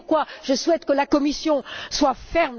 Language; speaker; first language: French; native; French